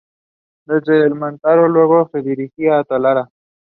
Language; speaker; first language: English; non-native, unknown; Spanish